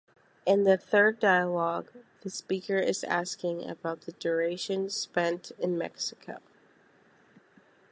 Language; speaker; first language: English; native; English